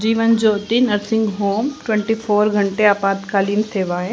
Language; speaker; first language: Hindi; native; Hindi